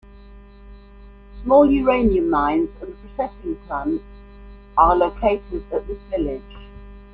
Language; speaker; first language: English; native; English